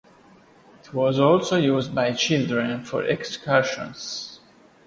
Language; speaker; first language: English; non-native, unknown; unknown